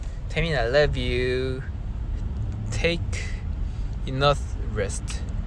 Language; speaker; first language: English; non-native, learner; Korean